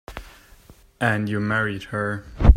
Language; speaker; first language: English; non-native, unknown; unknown